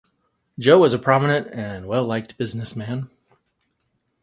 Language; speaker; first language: English; native; English